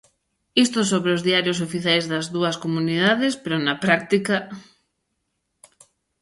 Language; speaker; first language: Galician; native; Galician